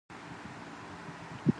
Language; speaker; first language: English; non-native, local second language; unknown